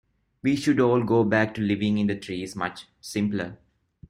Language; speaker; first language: English; non-native, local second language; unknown